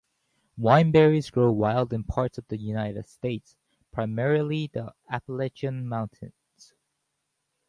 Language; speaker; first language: English; native; English